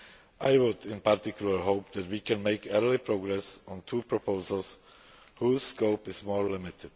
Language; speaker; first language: English; non-native, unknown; Czech